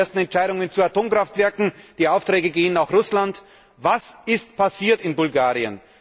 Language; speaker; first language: German; native; German